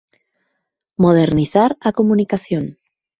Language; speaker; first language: Galician; native; Galician